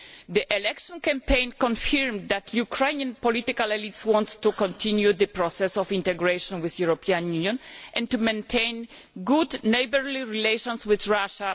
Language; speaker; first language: English; non-native, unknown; Polish